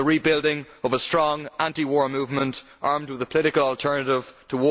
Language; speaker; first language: English; native; English